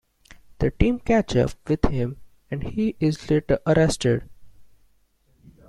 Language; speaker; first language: English; non-native, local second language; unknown